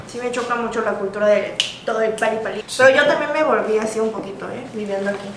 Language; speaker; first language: Spanish; early bilingual, other home language; Korean